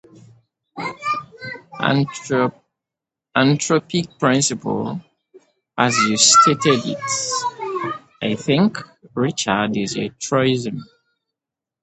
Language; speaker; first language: English; native; English